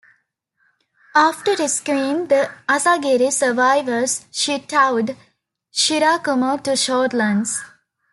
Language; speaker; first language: English; non-native, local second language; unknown